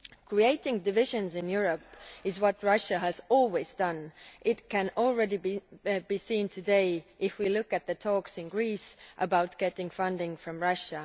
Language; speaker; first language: English; non-native, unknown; Estonian